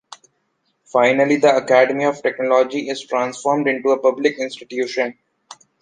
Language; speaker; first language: English; non-native, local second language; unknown